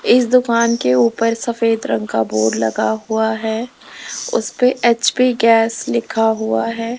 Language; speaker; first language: Hindi; native; Hindi